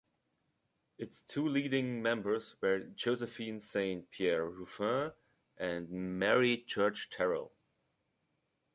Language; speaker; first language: English; native; English